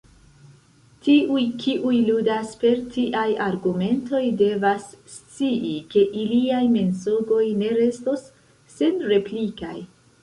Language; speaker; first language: Esperanto; non-native, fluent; Central Kurdish